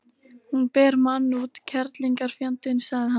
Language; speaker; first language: Icelandic; native; Icelandic